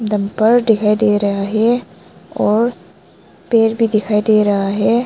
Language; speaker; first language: Hindi; non-native, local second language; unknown